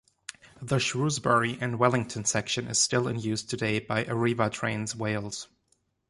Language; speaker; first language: English; non-native, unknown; German